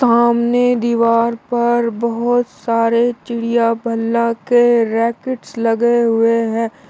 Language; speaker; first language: Hindi; native; Hindi